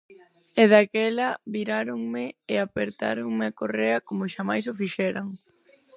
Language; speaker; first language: Galician; non-native, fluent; Spanish